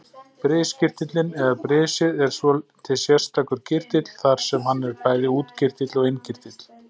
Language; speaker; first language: Icelandic; native; Icelandic